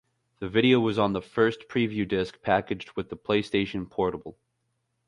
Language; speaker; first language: English; native; English